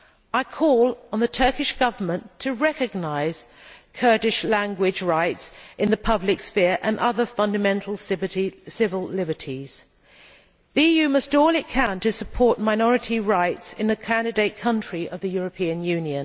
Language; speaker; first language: English; native; English